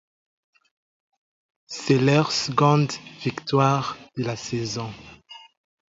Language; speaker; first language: French; non-native, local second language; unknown